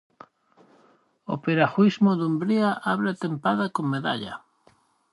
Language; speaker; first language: Galician; native; Galician